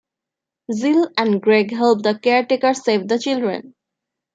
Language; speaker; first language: English; non-native, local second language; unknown